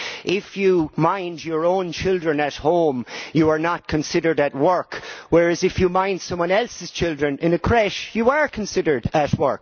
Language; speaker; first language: English; native; English